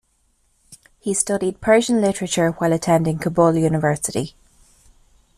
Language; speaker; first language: English; native; English